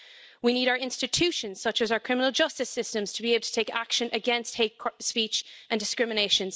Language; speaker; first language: English; native; English